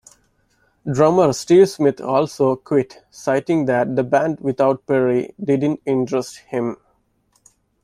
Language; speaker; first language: English; non-native, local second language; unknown